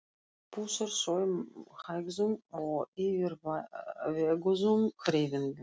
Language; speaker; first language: Icelandic; non-native, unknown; Russian